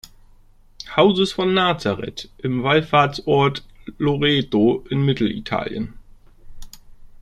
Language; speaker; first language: German; native; German